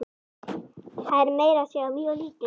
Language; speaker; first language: Icelandic; native; Icelandic